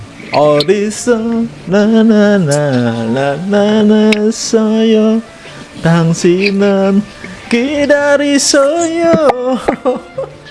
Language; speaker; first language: Korean; non-native, learner; Indonesian